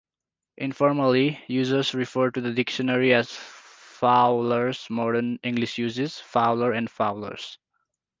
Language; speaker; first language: English; non-native, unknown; Nepali